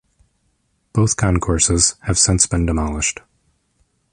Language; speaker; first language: English; native; English